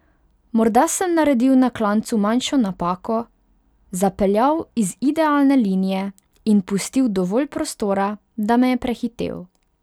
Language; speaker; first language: Slovenian; non-native, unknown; Hungarian